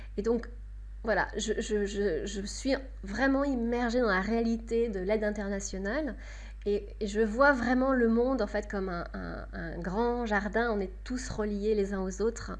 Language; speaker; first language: French; native; French